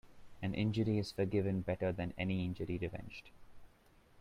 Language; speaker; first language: English; non-native, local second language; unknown